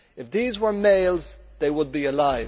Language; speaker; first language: English; native; English